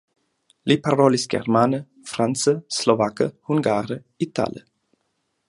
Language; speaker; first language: Esperanto; non-native, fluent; German